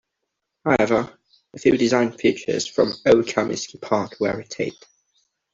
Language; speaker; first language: English; non-native, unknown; Catalan